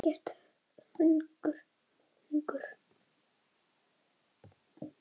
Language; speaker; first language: Icelandic; native; Icelandic